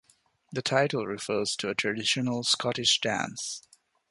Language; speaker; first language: English; non-native, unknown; Divehi